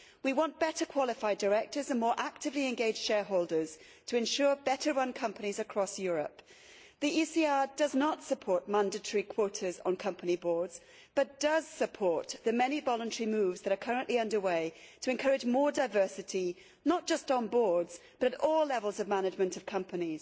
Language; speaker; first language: English; native; English